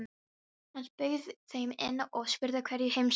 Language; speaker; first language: Icelandic; non-native, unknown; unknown